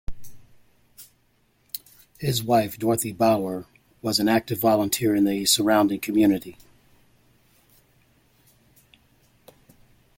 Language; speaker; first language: English; native; English